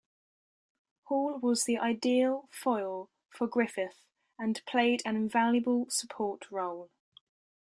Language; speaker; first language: English; native; English